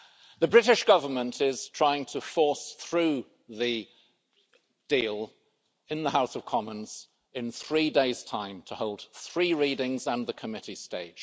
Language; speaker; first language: English; native; English